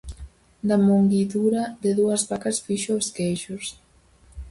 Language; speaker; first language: Galician; native; Galician